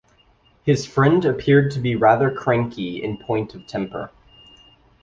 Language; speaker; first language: English; native; English